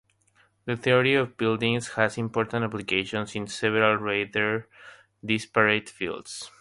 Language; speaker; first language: English; non-native, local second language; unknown